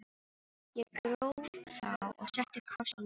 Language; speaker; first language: Icelandic; non-native, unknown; Filipino